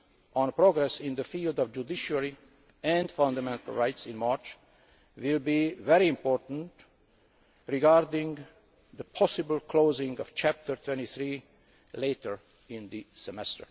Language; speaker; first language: English; non-native, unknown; Hungarian